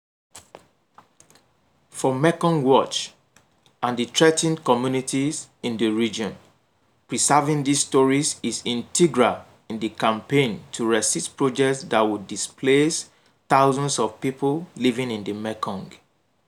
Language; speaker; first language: English; non-native, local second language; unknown